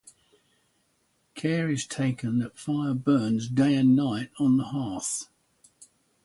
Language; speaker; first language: English; native; English